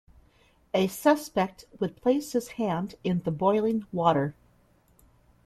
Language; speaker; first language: English; native; English